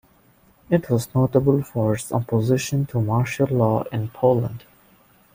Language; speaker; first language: English; non-native, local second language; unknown